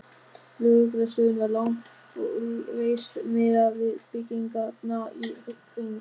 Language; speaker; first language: Icelandic; non-native, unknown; German